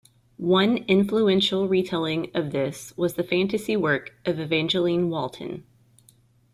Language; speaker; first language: English; native; English